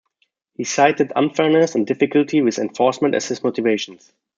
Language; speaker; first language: English; non-native, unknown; German